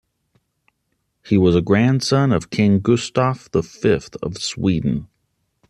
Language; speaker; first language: English; native; English